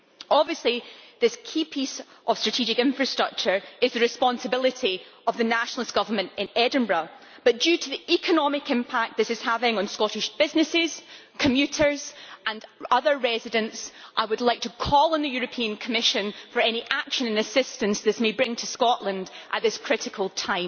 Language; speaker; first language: English; native; English